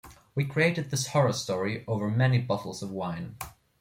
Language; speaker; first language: English; non-native, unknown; German